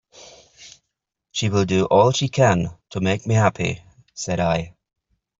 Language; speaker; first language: English; native; English